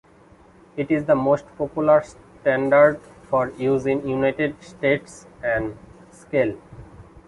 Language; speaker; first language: English; non-native, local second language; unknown